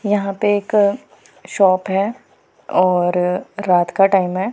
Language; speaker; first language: Hindi; non-native, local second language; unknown